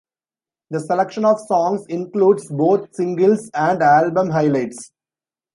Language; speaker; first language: English; non-native, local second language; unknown